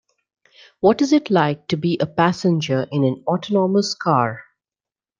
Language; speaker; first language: English; non-native, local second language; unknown